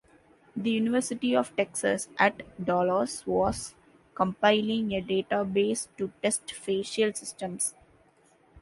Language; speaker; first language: English; non-native, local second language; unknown